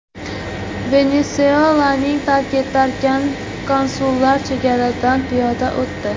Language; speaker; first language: Uzbek; native; Uzbek